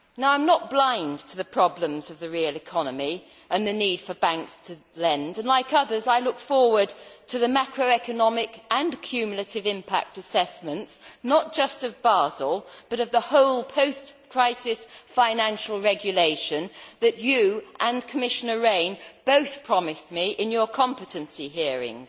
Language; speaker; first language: English; native; English